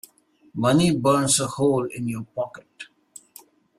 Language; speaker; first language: English; non-native, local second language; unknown